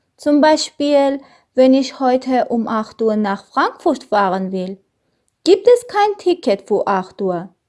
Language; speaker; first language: German; non-native, learner; Armenian